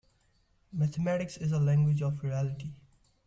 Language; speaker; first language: English; non-native, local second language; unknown